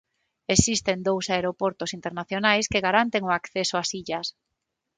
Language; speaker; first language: Galician; non-native, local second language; Spanish